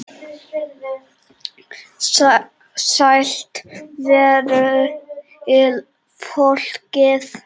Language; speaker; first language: Icelandic; non-native, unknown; Czech